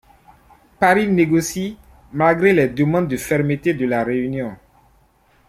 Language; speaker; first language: French; non-native, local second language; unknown